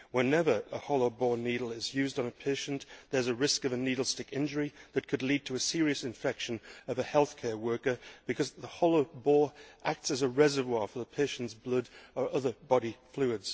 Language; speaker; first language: English; native; English